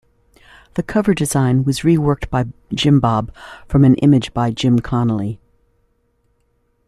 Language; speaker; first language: English; native; English